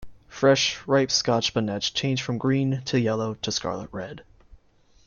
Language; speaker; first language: English; native; English